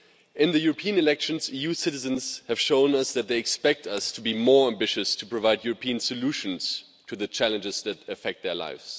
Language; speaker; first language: English; non-native, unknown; German